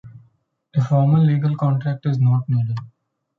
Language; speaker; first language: English; non-native, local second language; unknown